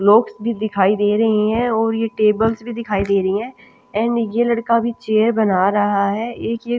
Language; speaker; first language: Hindi; non-native, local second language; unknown